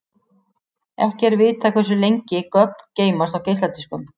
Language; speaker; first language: Icelandic; native; Icelandic